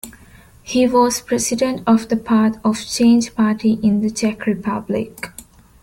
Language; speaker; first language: English; non-native, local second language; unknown